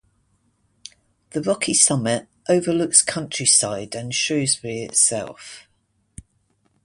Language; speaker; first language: English; native; English